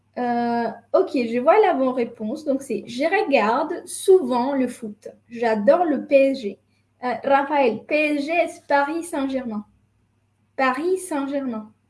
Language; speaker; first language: French; non-native, fluent; Spanish